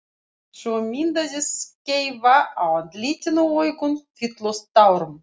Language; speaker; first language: Icelandic; non-native, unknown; Russian